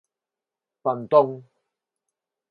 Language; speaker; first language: Galician; non-native, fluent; Spanish